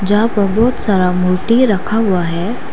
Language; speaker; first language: Hindi; non-native, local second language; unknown